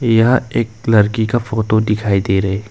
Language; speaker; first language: Hindi; non-native, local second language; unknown